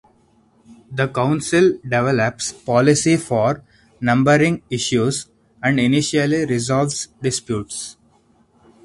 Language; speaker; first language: English; non-native, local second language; Hindi